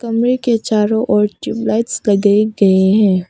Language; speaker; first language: Hindi; non-native, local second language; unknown